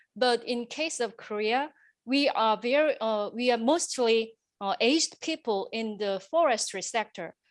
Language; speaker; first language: English; non-native, fluent; Korean